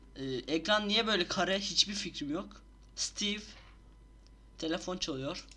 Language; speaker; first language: Turkish; native; Turkish